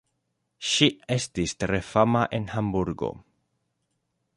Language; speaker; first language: Esperanto; non-native, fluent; Spanish